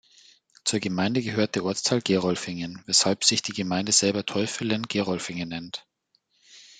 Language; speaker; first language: German; native; German